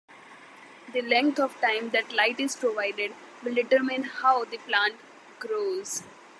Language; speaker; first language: English; non-native, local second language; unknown